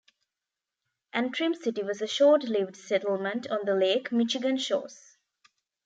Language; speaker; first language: English; non-native, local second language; Tamil